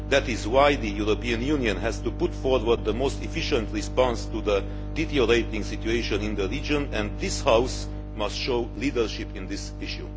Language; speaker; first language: English; non-native, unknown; Romanian